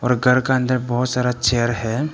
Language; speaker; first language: Hindi; non-native, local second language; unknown